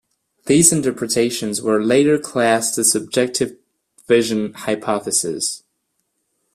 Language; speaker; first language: English; non-native, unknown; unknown